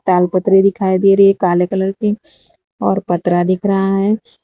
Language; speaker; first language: Hindi; non-native, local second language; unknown